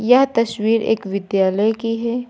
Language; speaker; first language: Hindi; native; Hindi